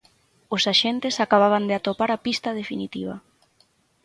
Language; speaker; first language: Galician; native; Galician